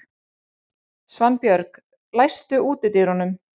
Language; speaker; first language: Icelandic; native; Icelandic